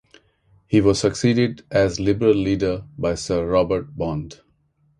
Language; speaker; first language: English; non-native, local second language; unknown